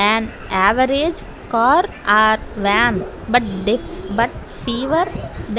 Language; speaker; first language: English; non-native, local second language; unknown